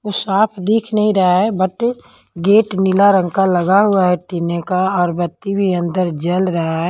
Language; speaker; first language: Hindi; non-native, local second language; Punjabi